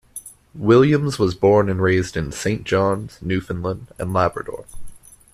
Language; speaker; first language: English; native; English